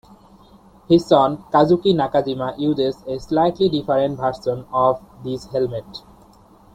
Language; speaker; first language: English; non-native, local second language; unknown